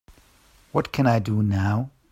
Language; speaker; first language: English; native; English